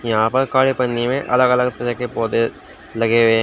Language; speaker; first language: Hindi; native; Hindi